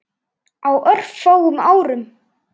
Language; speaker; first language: Icelandic; native; Icelandic